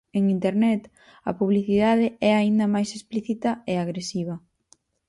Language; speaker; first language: Galician; native; Galician